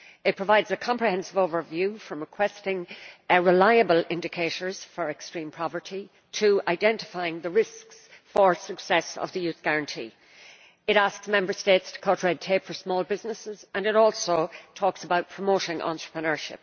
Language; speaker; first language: English; native; English